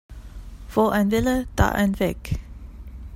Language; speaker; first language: German; non-native, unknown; English